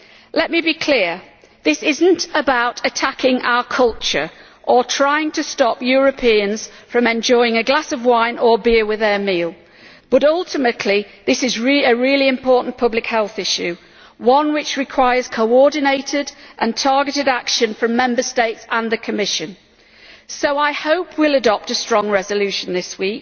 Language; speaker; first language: English; native; English